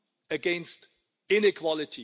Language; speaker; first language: English; non-native, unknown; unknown